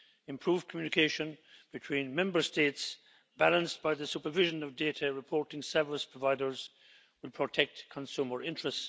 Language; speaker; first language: English; native; English